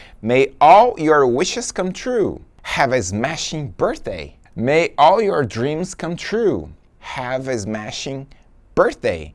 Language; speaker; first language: English; non-native, fluent; Portuguese